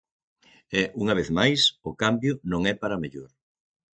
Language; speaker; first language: Galician; native; Galician